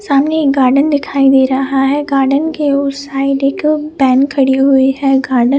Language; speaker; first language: Hindi; non-native, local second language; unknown